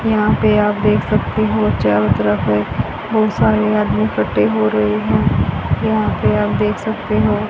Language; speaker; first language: Hindi; native; Hindi